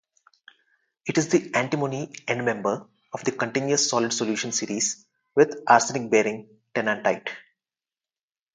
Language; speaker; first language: English; non-native, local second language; Telugu